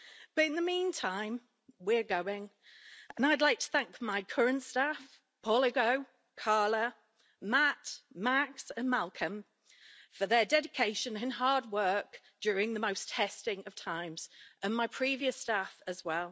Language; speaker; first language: English; native; English